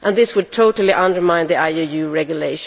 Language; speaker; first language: English; non-native, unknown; Swedish